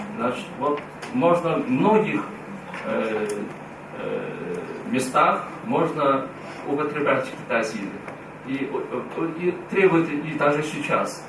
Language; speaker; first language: Russian; non-native, fluent; Chinese